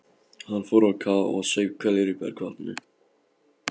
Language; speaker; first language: Icelandic; non-native, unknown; Polish